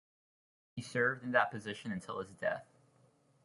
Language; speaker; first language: English; native; English